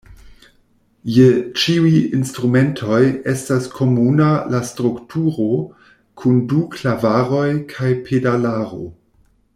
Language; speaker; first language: Esperanto; non-native, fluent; German